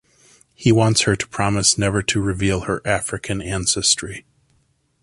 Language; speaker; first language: English; native; English